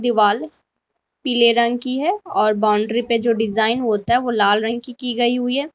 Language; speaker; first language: Hindi; native; Hindi